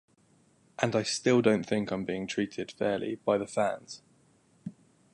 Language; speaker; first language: English; native; English